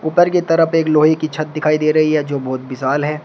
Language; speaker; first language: Hindi; native; Hindi